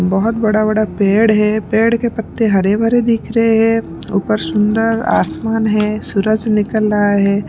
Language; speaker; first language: Hindi; non-native, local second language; Punjabi